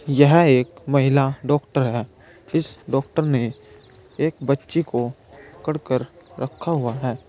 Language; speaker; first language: Hindi; native; Hindi